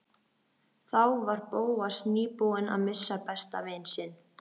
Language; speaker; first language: Icelandic; native; Icelandic